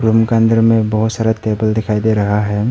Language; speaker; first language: Hindi; non-native, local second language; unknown